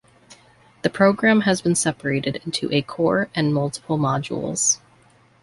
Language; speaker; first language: English; native; English